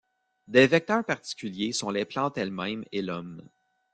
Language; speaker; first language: French; native; French